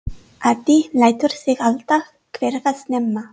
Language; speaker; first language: Icelandic; non-native, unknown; English